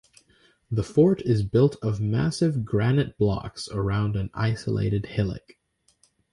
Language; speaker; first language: English; native; English